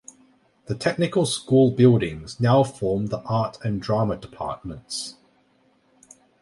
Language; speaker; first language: English; native; English